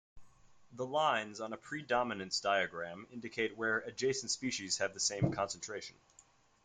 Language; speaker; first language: English; native; English